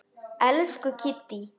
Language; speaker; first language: Icelandic; native; Icelandic